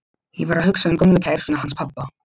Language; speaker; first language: Icelandic; non-native, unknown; Polish